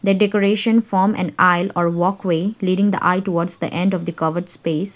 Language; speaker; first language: English; non-native, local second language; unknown